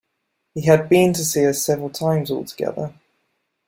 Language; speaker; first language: English; native; English